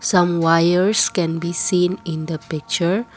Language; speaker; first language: English; non-native, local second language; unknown